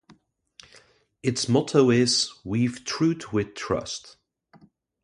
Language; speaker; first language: English; non-native, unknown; Dutch